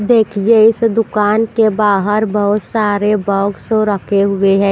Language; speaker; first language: Hindi; non-native, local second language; Punjabi